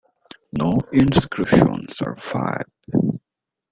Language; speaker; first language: English; native; English